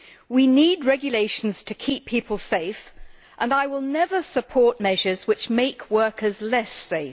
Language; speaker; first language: English; native; English